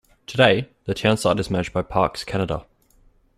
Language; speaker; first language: English; native; English